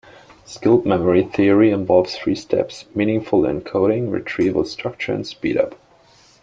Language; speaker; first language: English; native; English